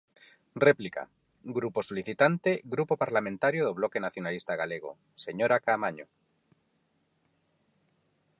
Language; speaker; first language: Galician; non-native, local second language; Spanish